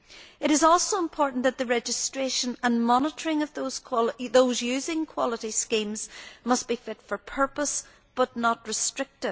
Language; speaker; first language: English; native; English